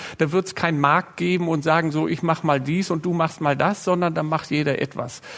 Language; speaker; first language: German; native; German